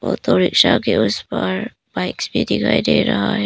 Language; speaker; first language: Hindi; early bilingual, other home language; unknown